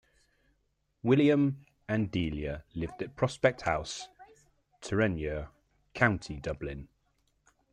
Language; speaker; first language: English; native; English